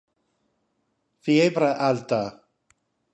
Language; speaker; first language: Spanish; non-native, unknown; English